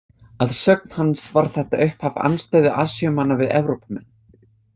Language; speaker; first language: Icelandic; non-native, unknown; English